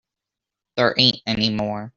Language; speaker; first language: English; native; English